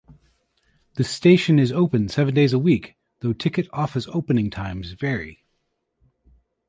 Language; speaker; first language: English; native; English